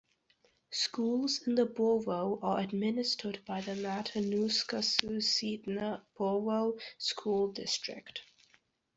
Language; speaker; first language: English; native; English